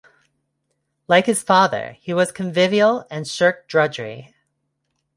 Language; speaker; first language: English; non-native, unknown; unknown